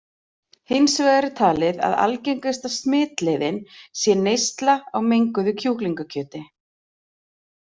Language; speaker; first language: Icelandic; native; Icelandic